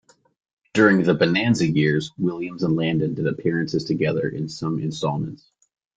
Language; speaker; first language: English; native; English